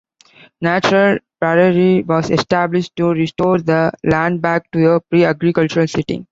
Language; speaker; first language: English; non-native, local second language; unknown